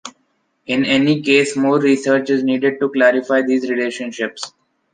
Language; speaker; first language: English; non-native, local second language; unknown